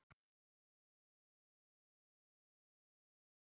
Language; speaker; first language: Icelandic; native; Icelandic